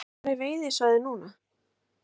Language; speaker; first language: Icelandic; native; Icelandic